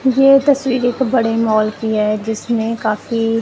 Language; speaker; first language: Hindi; non-native, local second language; Punjabi